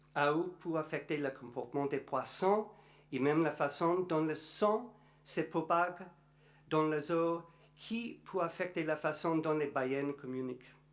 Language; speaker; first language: French; non-native, learner; English